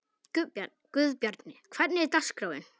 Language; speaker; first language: Icelandic; non-native, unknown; Polish